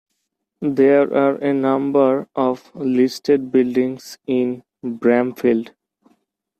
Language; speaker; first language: English; non-native, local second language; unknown